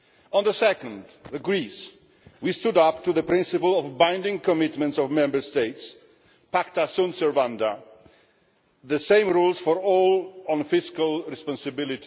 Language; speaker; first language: English; non-native, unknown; Polish